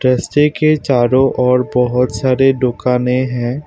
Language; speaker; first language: Hindi; non-native, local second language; Assamese